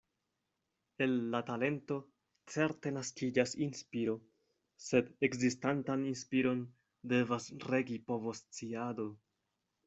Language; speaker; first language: Esperanto; non-native, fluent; Spanish